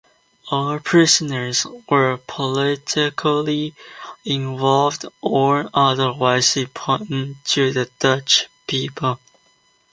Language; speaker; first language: English; non-native, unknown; Chinese